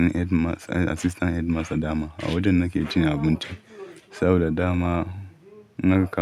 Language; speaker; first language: Hausa; non-native, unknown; Yoruba